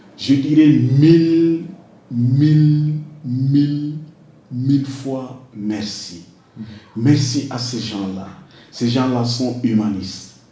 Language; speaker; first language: French; non-native, local second language; Wolof